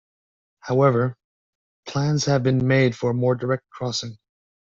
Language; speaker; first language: English; native; English